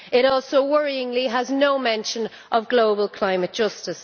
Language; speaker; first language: English; native; English